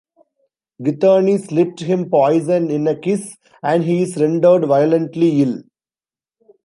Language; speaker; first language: English; non-native, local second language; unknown